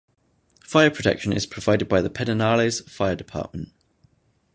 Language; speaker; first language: English; native; English